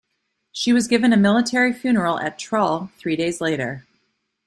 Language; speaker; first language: English; native; English